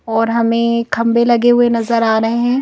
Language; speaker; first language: Hindi; native; Hindi